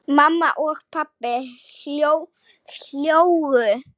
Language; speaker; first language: Icelandic; non-native, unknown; Slovak